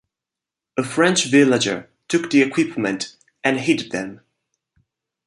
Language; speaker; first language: English; non-native, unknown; Italian